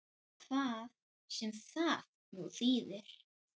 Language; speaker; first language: Icelandic; native; Icelandic